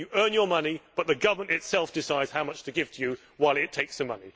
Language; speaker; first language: English; native; English